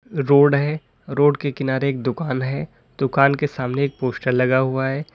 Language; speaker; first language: Hindi; native; Hindi